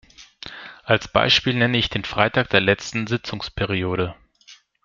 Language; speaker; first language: German; non-native, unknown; Greek